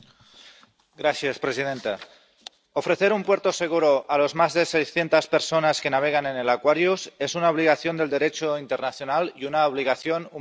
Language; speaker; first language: Spanish; non-native, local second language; Catalan